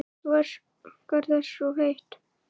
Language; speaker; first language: Icelandic; native; Icelandic